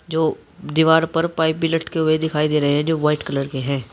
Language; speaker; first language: Hindi; native; Hindi